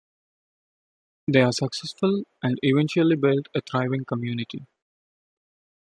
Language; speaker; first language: English; non-native, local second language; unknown